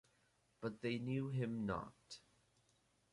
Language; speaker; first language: English; native; English